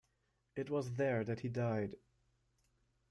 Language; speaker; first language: English; non-native, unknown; German